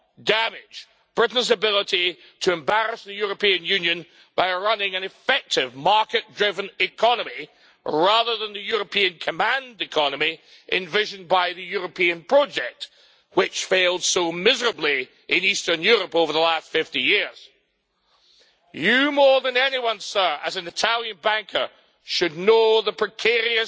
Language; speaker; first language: English; native; English